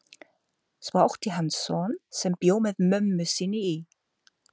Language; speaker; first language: Icelandic; non-native, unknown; German